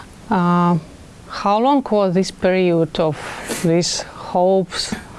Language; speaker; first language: English; non-native, fluent; Russian